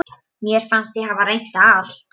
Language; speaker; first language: Icelandic; non-native, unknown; Polish